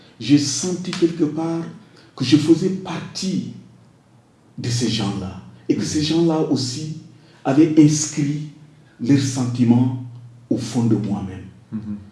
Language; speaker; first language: French; non-native, local second language; Wolof